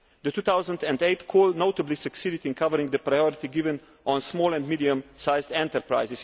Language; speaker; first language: English; non-native, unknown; Slovenian